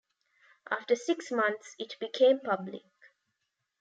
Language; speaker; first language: English; non-native, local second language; Tamil